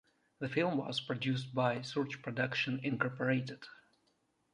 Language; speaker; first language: English; non-native, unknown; Russian